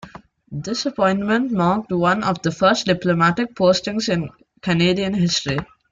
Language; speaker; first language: English; non-native, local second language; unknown